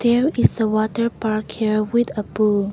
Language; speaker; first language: English; non-native, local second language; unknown